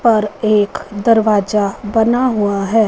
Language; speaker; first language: Hindi; non-native, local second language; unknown